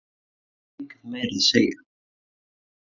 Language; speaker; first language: Icelandic; non-native, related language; Faroese